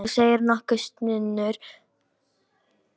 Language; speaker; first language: Icelandic; non-native, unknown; Polish